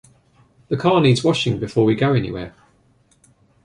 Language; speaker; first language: English; native; English